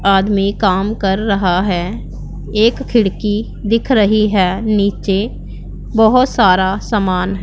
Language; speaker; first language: Hindi; non-native, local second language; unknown